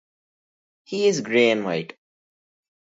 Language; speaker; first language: English; non-native, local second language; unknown